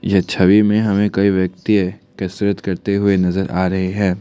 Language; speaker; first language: Hindi; non-native, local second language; Assamese